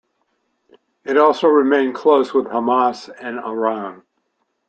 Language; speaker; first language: English; native; English